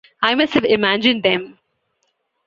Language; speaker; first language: English; non-native, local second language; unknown